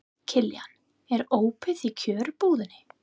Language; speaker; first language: Icelandic; non-native, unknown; English